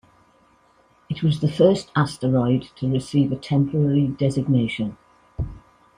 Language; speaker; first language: English; native; English